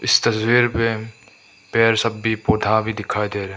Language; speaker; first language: Hindi; non-native, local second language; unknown